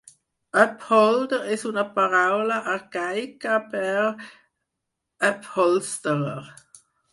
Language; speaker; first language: Catalan; non-native, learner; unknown